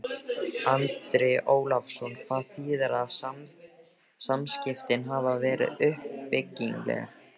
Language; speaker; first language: Icelandic; native; Icelandic